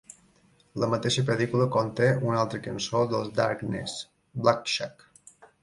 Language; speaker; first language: Catalan; native; Catalan